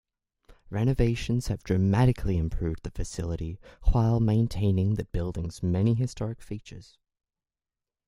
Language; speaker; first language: English; native; English